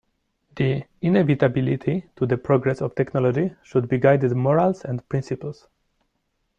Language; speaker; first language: English; non-native, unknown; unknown